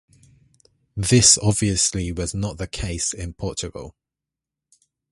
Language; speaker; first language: English; native; English